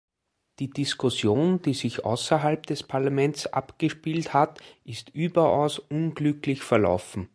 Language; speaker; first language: German; native; German